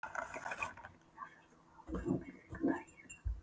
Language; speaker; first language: Icelandic; non-native, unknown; Polish